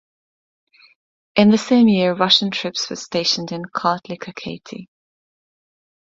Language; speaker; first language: English; non-native, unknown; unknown